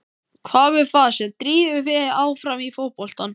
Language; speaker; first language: Icelandic; native; Icelandic